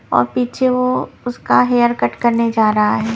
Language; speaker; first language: Hindi; non-native, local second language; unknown